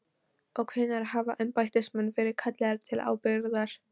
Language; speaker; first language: Icelandic; non-native, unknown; Polish